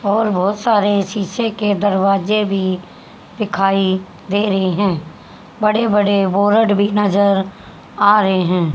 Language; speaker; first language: Hindi; native; Hindi